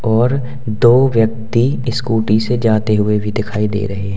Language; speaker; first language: Hindi; native; Hindi